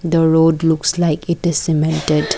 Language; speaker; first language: English; non-native, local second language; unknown